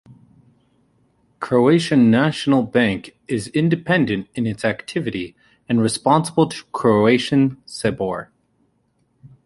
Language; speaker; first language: English; native; English